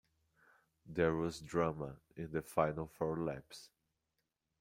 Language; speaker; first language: English; non-native, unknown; Portuguese